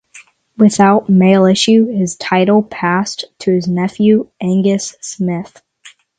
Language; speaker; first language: English; native; English